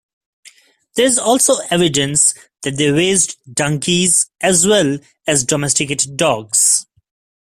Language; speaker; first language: English; non-native, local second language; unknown